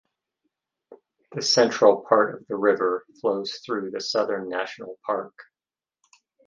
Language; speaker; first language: English; native; English